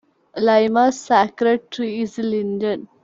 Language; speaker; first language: English; non-native, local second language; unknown